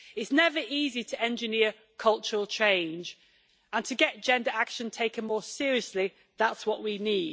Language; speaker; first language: English; native; English